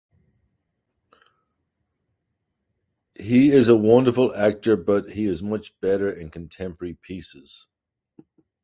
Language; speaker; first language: English; native; English